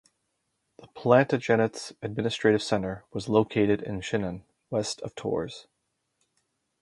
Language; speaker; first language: English; native; English